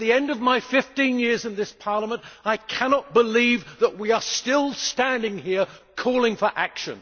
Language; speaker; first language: English; native; English